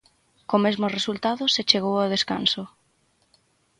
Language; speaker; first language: Galician; native; Galician